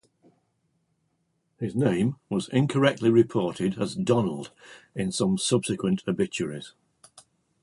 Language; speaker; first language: English; native; English